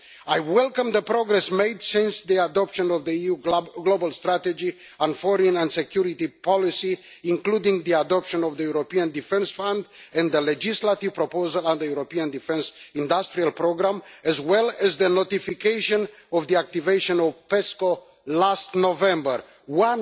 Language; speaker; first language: English; non-native, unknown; Romanian